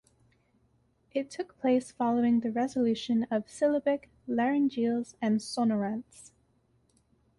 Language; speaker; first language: English; native; English